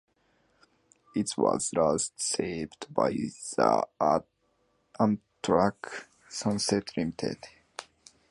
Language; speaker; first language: English; non-native, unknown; Japanese